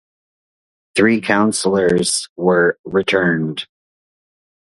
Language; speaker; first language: English; native; English